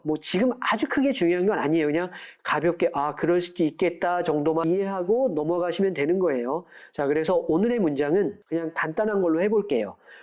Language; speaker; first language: Korean; native; Korean